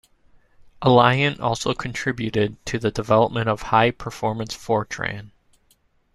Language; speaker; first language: English; native; English